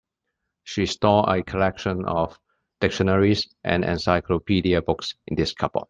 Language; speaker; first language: English; non-native, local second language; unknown